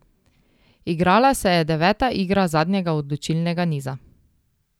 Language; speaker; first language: Slovenian; native; Slovenian